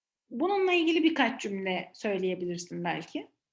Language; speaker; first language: Turkish; native; Turkish